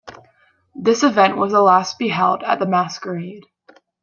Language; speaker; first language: English; native; English